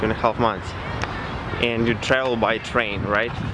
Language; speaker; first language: English; non-native, learner; Russian